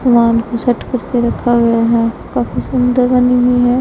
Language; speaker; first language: Hindi; non-native, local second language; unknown